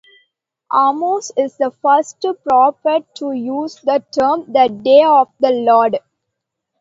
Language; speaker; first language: English; non-native, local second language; Tamil